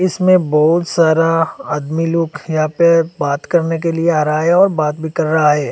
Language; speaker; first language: Hindi; non-native, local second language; Bangla